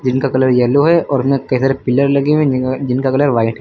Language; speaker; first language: Hindi; native; Hindi